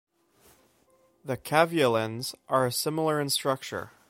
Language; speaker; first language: English; native; English